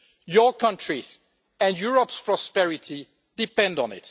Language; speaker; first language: English; non-native, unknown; French